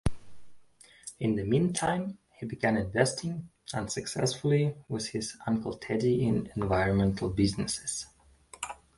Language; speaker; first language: English; native; English